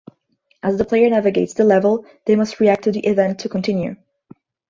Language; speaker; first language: English; non-native, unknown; Portuguese